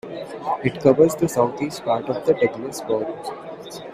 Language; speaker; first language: English; non-native, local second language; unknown